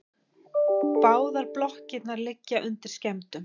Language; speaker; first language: Icelandic; native; Icelandic